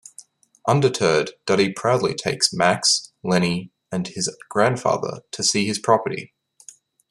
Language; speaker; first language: English; native; English